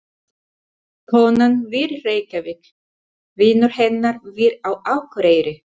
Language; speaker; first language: Icelandic; non-native, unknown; Spanish